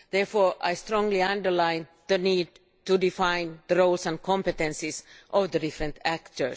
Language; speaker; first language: English; non-native, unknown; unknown